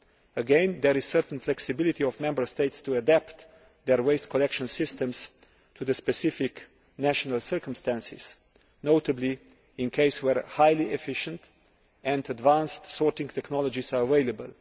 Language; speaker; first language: English; non-native, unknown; Slovenian